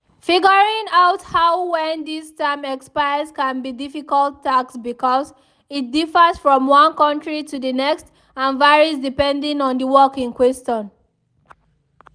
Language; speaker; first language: English; non-native, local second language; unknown